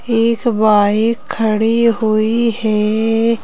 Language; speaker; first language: Hindi; native; Hindi